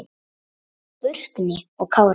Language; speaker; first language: Icelandic; native; Icelandic